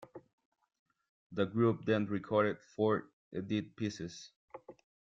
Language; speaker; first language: English; non-native, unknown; Spanish